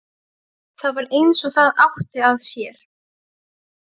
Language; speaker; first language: Icelandic; non-native, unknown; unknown